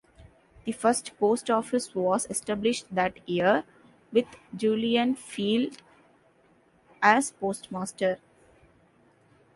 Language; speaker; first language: English; non-native, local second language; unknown